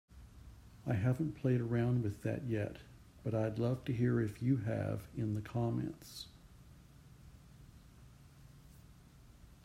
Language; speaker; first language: English; native; English